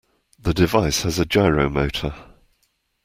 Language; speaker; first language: English; native; English